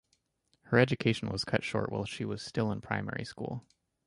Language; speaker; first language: English; native; English